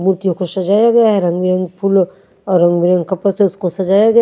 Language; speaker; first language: Hindi; native; Hindi